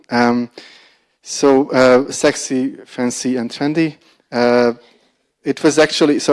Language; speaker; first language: English; non-native, fluent; Hungarian